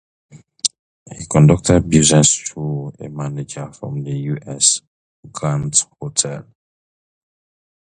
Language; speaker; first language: English; native; English